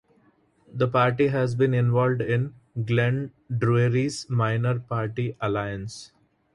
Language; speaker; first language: English; non-native, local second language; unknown